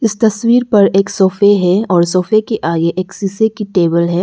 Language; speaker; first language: Hindi; non-native, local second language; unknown